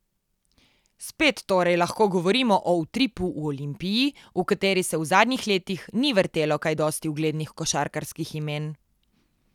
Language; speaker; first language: Slovenian; native; Slovenian